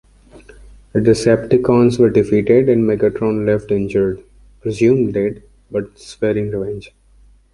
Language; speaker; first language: English; non-native, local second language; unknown